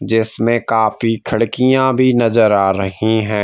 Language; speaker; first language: Hindi; native; Hindi